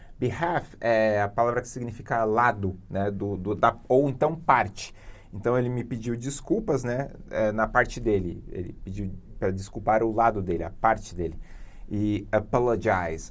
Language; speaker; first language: Portuguese; native; Portuguese